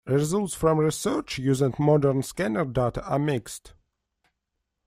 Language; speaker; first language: English; non-native, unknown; Russian